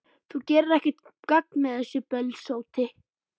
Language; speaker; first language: Icelandic; native; Icelandic